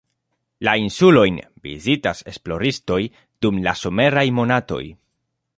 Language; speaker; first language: Esperanto; non-native, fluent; Spanish